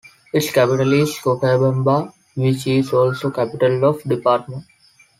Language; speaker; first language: English; non-native, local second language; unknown